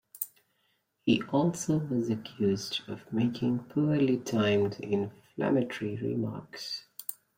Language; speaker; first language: English; non-native, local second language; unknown